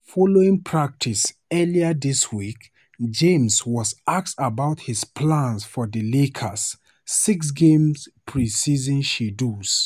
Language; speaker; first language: English; non-native, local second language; Hausa